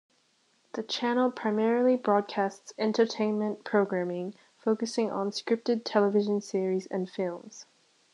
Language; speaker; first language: English; native; English